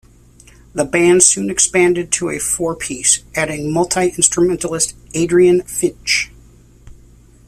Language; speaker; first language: English; native; English